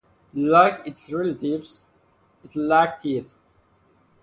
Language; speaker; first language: English; non-native, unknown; Persian